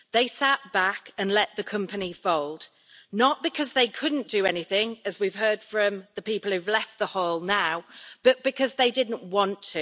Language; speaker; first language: English; native; English